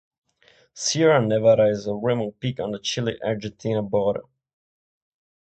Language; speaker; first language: English; non-native, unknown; Czech